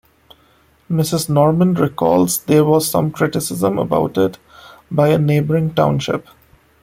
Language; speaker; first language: English; non-native, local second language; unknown